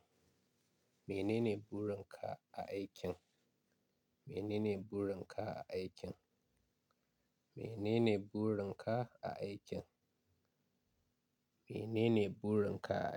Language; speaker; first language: Hausa; native; Hausa